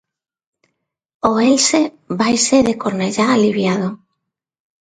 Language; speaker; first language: Galician; non-native, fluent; Spanish